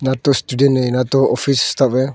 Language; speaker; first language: Hindi; early bilingual, other home language; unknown